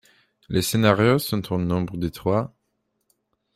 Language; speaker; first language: French; non-native, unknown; Polish